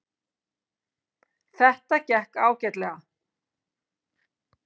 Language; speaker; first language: Icelandic; native; Icelandic